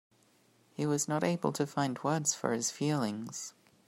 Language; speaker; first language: English; native; English